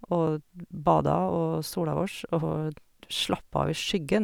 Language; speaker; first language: Norwegian; native; Norwegian